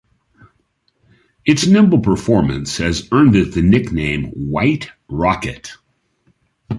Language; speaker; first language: English; native; English